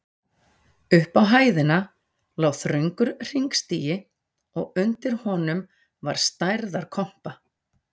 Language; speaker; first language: Icelandic; native; Icelandic